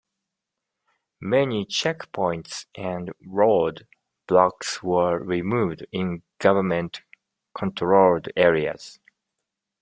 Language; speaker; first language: English; non-native, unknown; Japanese